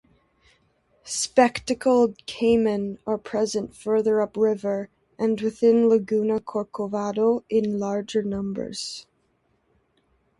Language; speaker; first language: English; native; English